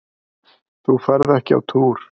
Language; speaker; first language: Icelandic; native; Icelandic